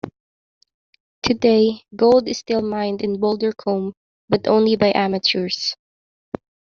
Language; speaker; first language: English; non-native, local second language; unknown